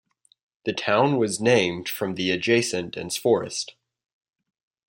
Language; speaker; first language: English; native; English